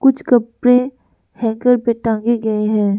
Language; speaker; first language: Hindi; non-native, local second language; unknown